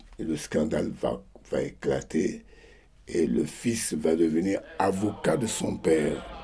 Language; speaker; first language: French; non-native, local second language; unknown